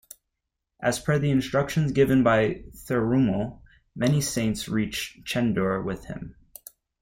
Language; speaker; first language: English; native; English